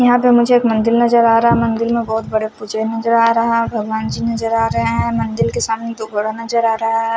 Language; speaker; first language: Hindi; non-native, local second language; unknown